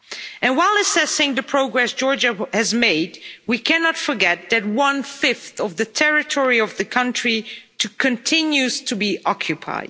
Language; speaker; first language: English; non-native, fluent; Dutch